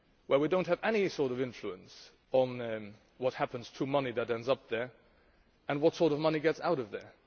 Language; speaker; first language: English; non-native, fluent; Luxembourgish